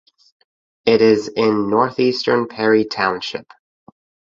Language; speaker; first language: English; native; English